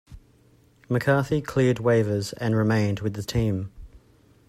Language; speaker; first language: English; native; English